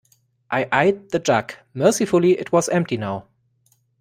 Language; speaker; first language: English; non-native, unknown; German